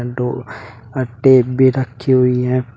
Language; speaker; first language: Hindi; native; Hindi